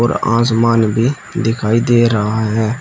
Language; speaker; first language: Hindi; native; Hindi